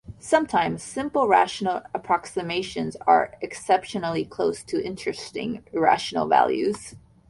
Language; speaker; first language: English; native; English